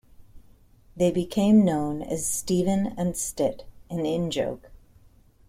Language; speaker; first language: English; native; English